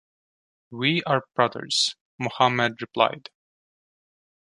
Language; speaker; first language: English; non-native, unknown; Turkish